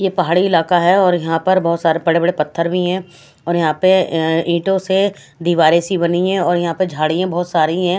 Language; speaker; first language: Hindi; native; Hindi